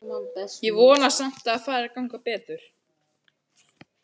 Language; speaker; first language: Icelandic; native; Icelandic